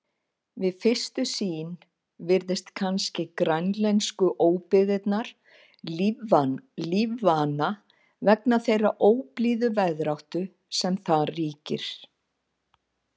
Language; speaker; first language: Icelandic; native; Icelandic